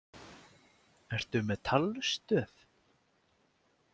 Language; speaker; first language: Icelandic; native; Icelandic